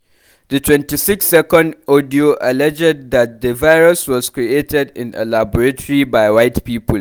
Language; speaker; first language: English; non-native, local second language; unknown